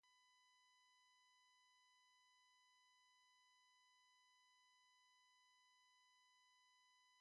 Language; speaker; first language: English; native; English